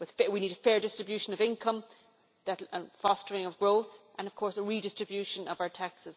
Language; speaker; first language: English; native; English